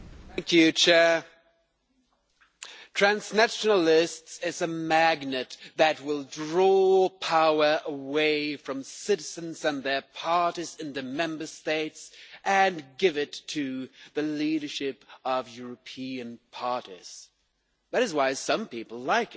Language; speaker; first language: English; non-native, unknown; Swedish